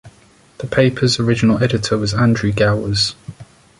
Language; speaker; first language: English; native; English